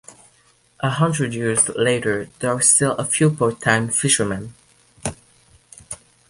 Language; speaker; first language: English; non-native, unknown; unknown